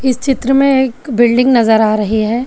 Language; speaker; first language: Hindi; non-native, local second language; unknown